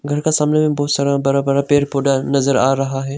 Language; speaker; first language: Hindi; non-native, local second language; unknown